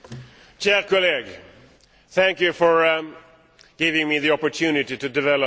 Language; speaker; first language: English; non-native, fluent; Swedish